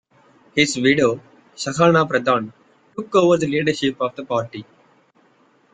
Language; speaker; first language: English; non-native, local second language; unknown